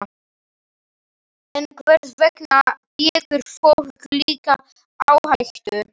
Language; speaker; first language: Icelandic; non-native, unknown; Slovak